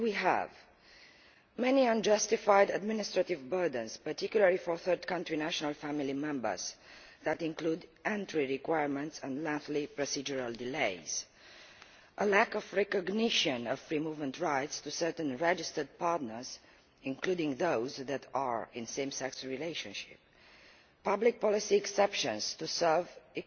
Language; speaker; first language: English; non-native, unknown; Romanian